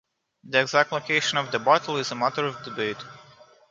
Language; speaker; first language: English; non-native, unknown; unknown